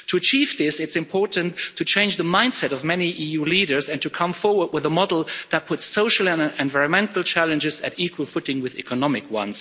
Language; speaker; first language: English; non-native, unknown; Luxembourgish